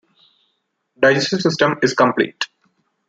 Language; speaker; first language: English; non-native, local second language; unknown